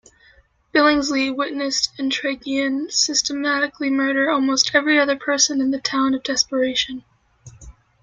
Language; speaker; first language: English; native; English